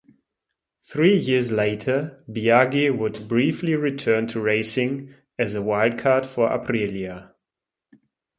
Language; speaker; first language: English; non-native, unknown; German